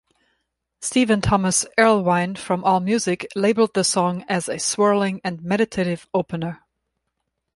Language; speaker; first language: English; non-native, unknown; German